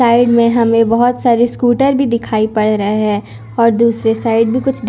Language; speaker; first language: Hindi; non-native, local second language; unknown